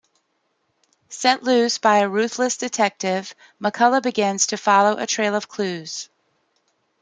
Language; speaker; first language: English; native; English